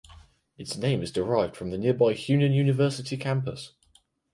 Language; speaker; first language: English; native; English